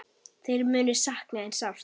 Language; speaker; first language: Icelandic; native; Icelandic